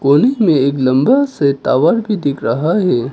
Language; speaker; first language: Hindi; non-native, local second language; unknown